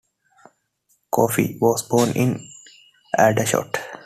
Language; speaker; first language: English; non-native, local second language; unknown